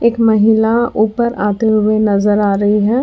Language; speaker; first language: Hindi; non-native, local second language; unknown